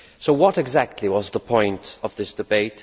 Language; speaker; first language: English; non-native, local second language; Maltese